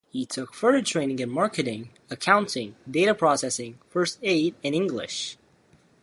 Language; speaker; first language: English; native; English